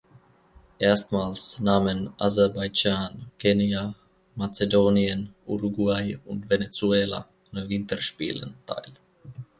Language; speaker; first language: German; non-native, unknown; Finnish